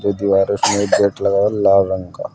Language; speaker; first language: Hindi; native; Hindi